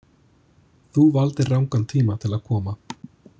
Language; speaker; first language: Icelandic; non-native, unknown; English